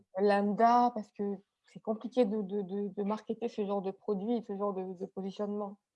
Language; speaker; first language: French; native; French